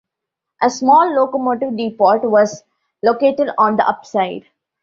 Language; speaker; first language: English; non-native, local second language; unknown